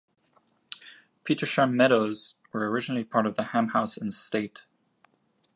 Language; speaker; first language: English; native; English